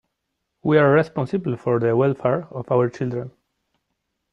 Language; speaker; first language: English; non-native, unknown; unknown